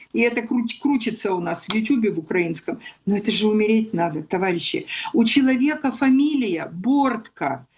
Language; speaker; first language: Russian; non-native, local second language; Ukrainian